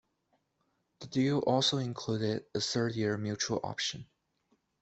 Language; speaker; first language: English; non-native, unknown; Chinese